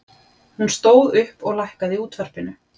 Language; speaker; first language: Icelandic; native; Icelandic